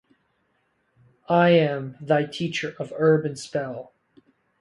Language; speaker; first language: English; native; English